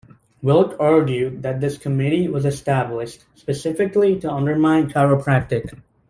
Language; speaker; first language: English; native; English